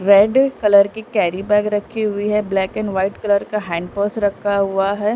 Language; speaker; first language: Hindi; non-native, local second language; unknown